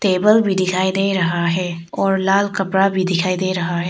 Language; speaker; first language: Hindi; non-native, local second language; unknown